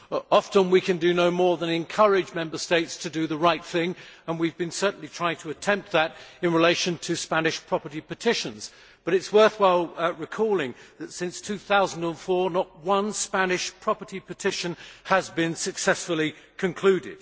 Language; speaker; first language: English; native; English